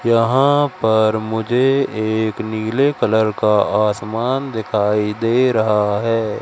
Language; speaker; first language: Hindi; native; Hindi